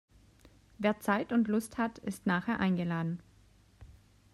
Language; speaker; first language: German; native; German